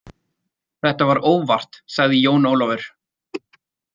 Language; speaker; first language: Icelandic; native; Icelandic